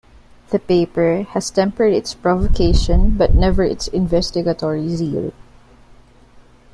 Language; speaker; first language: English; non-native, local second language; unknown